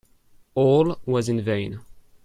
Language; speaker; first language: English; non-native, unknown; French